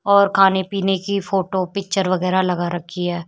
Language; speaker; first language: Hindi; native; Hindi